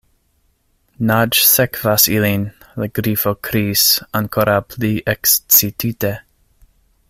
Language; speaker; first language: Esperanto; non-native, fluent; English